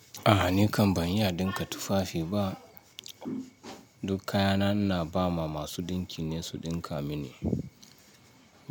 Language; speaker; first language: Hausa; non-native, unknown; Yoruba